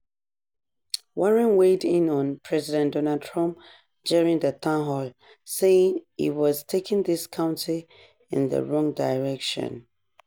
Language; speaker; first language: English; non-native, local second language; Yoruba